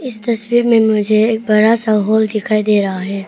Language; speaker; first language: Hindi; non-native, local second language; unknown